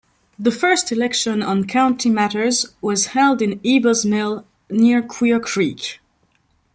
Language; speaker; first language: English; non-native, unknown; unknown